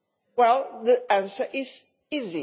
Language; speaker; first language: English; non-native, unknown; Portuguese